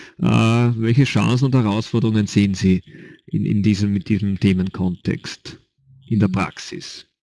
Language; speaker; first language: German; native; German